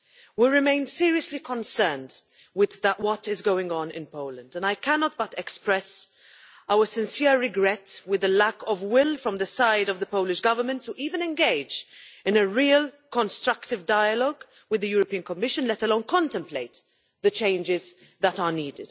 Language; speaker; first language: English; non-native, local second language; Maltese